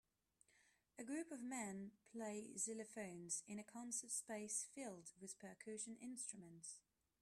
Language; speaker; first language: English; non-native, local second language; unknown